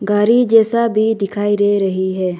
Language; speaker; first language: Hindi; non-native, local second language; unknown